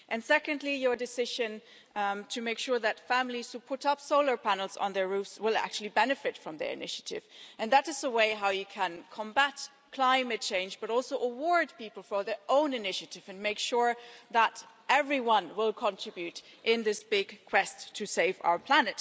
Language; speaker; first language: English; non-native, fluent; German